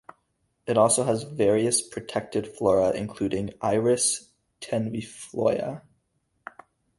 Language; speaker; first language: English; native; English